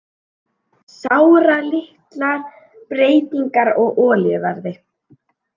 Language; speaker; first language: Icelandic; native; Icelandic